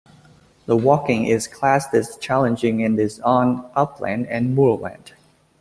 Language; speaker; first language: English; native; English